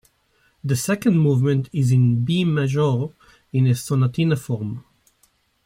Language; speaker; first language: English; native; English